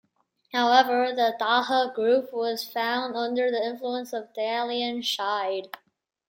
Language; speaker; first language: English; non-native, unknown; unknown